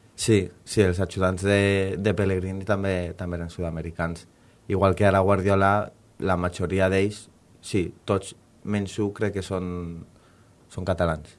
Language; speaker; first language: Catalan; native; Catalan